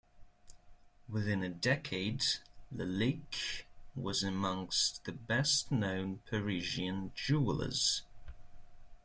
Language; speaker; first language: English; non-native, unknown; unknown